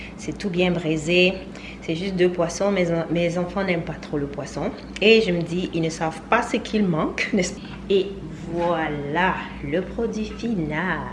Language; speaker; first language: French; non-native, local second language; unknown